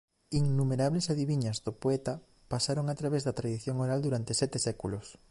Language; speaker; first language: Galician; native; Galician